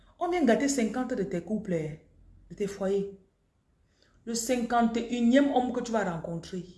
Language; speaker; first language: French; non-native, local second language; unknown